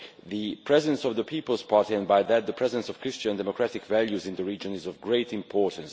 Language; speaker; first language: English; non-native, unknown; Hungarian